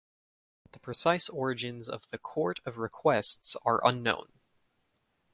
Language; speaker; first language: English; native; English